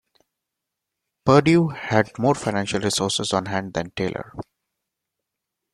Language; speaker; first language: English; non-native, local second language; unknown